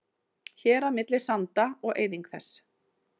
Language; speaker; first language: Icelandic; native; Icelandic